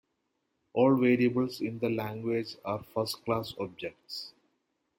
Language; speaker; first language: English; non-native, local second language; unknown